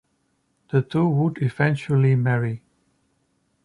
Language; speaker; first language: English; non-native, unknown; Dutch